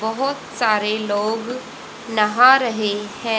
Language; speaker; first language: Hindi; native; Hindi